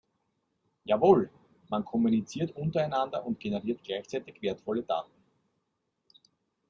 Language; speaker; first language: German; native; German